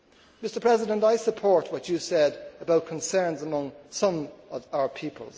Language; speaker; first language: English; native; English